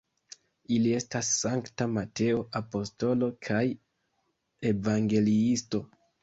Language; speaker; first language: Esperanto; non-native, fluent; Kinyarwanda